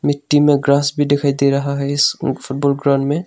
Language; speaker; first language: Hindi; non-native, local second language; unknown